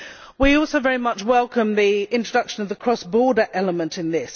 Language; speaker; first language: English; native; English